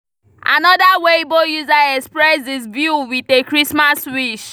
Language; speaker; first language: English; non-native, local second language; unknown